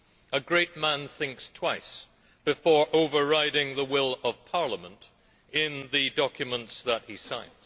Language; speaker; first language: English; native; English